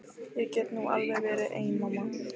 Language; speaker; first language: Icelandic; non-native, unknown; Lithuanian